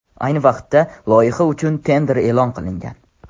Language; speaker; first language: Uzbek; non-native, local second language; Tajik